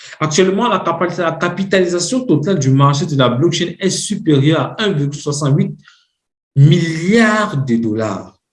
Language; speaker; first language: French; non-native, local second language; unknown